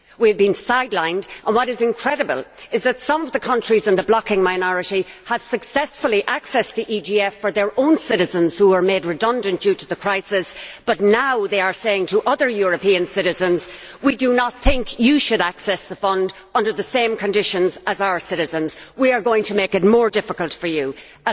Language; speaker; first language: English; native; English